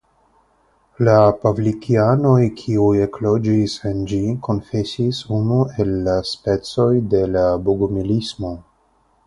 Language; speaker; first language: Esperanto; non-native, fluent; Russian